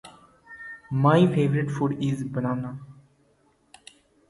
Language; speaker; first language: English; non-native, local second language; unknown